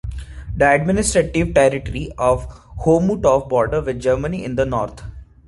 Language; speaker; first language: English; non-native, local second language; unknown